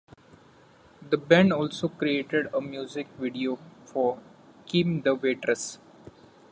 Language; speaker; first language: English; non-native, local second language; Marathi